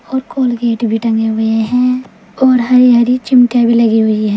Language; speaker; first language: Hindi; native; Hindi